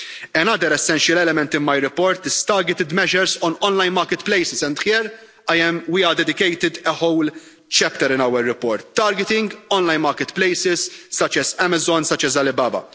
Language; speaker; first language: English; non-native, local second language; Maltese